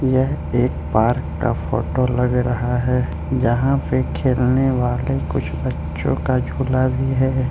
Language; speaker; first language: Hindi; non-native, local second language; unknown